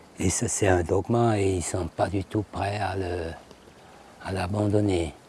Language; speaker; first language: French; non-native, fluent; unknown